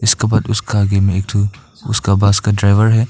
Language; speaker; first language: Hindi; non-native, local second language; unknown